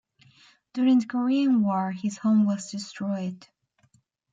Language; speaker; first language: English; native; English